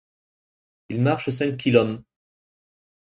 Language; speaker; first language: French; native; French